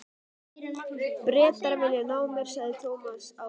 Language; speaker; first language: Icelandic; native; Icelandic